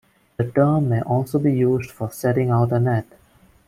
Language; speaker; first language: English; non-native, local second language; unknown